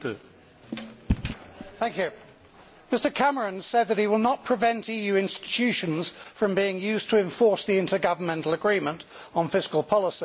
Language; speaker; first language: English; native; English